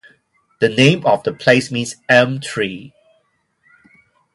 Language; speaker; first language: English; non-native, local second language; Cantonese